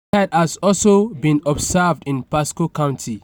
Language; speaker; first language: English; non-native, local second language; Yoruba